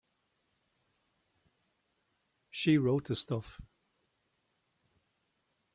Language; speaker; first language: English; native; English